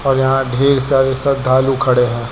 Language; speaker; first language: Hindi; native; Hindi